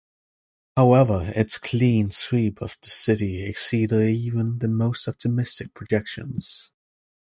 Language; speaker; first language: English; native; English